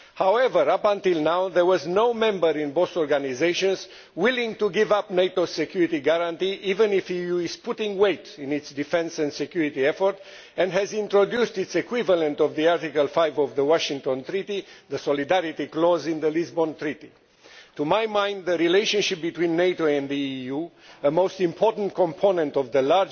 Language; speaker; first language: English; non-native, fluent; Romanian